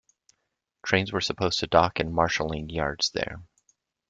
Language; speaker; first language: English; native; English